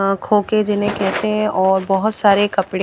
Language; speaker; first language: Hindi; native; Hindi